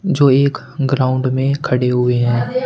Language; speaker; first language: Hindi; native; Hindi